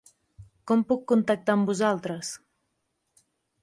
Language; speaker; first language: Catalan; native; Catalan